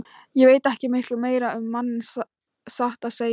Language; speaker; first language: Icelandic; non-native, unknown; Thai